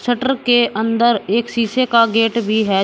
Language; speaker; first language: Hindi; native; Hindi